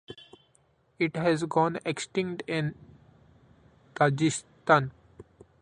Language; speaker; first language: English; non-native, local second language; Marathi